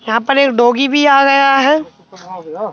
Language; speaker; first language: Hindi; native; Hindi